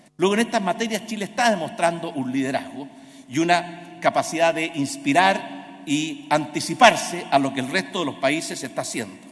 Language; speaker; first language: Spanish; native; Spanish